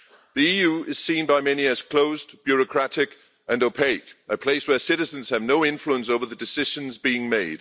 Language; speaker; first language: English; non-native, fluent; Danish